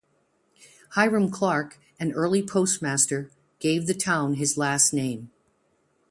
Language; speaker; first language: English; native; English